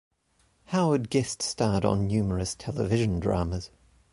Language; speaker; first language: English; native; English